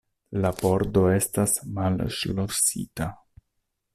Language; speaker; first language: Esperanto; non-native, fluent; Italian